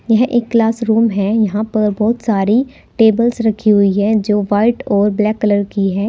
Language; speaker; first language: Hindi; native; Hindi